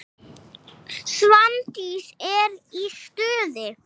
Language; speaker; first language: Icelandic; non-native, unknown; English